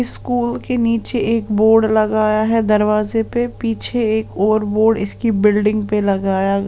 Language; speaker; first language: Hindi; non-native, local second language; Punjabi